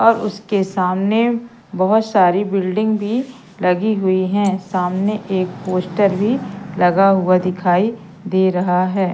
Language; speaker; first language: Hindi; native; Hindi